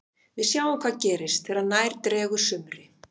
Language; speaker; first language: Icelandic; native; Icelandic